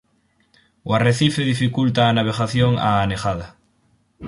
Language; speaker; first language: Galician; native; Galician